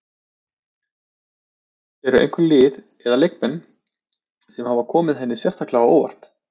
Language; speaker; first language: Icelandic; native; Icelandic